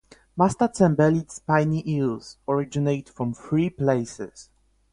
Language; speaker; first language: English; non-native, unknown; Polish